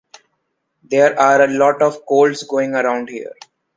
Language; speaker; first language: English; non-native, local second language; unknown